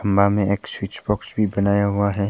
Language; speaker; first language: Hindi; non-native, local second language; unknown